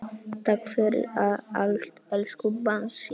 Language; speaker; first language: Icelandic; non-native, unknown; Polish